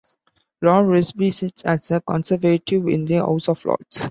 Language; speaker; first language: English; non-native, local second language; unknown